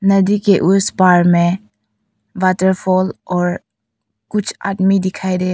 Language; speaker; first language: Hindi; non-native, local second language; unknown